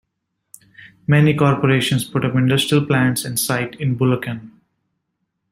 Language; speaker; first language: English; native; English